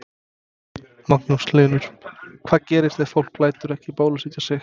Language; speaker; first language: Icelandic; non-native, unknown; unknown